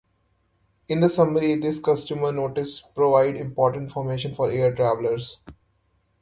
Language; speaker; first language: English; non-native, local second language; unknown